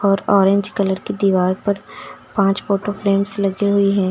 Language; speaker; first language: Hindi; native; Hindi